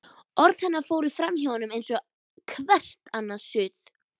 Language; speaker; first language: Icelandic; native; Icelandic